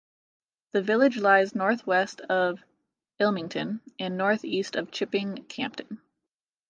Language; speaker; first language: English; native; English